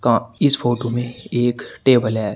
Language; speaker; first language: Hindi; native; Hindi